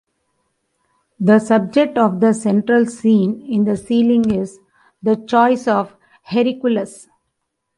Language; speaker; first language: English; non-native, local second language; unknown